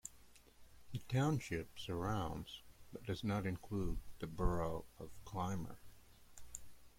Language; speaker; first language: English; native; English